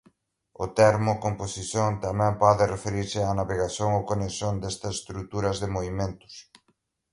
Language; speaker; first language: Galician; native; Galician